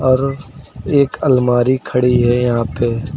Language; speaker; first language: Hindi; native; Hindi